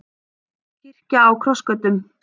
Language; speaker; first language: Icelandic; native; Icelandic